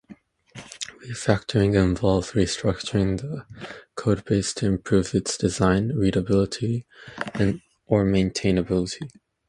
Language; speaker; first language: English; native; English